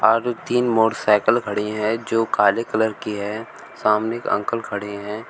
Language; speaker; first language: Hindi; native; Hindi